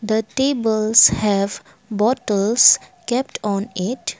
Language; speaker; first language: English; non-native, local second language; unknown